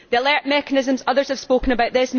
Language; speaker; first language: English; native; English